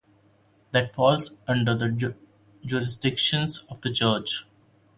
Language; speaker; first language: English; non-native, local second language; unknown